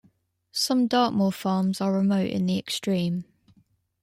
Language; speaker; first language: English; native; English